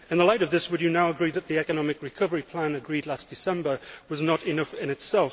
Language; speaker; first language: English; native; English